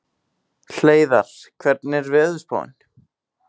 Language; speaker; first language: Icelandic; native; Icelandic